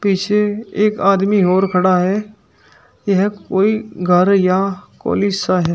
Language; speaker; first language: Hindi; native; Hindi